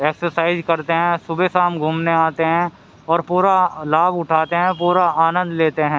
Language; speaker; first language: Hindi; native; Hindi